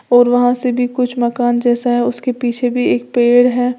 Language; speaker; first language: Hindi; native; Hindi